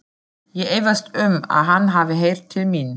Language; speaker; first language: Icelandic; non-native, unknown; German